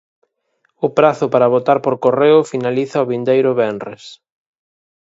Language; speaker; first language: Galician; native; Galician